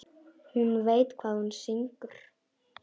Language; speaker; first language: Icelandic; non-native, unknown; Polish